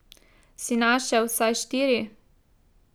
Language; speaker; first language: Slovenian; native; Slovenian